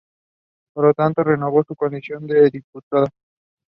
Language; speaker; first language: English; non-native, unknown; Spanish